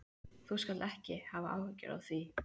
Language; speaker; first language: Icelandic; native; Icelandic